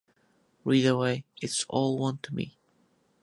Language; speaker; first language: English; non-native, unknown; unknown